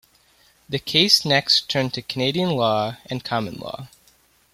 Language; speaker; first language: English; native; English